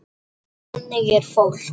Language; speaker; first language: Icelandic; non-native, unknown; Polish